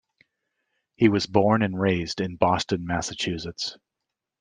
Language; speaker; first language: English; native; English